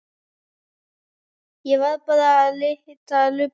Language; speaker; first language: Icelandic; native; Icelandic